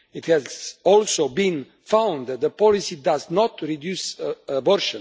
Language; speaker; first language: English; non-native, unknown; Romanian